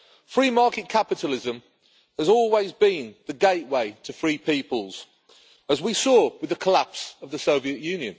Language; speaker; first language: English; native; English